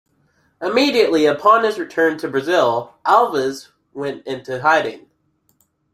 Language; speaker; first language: English; native; English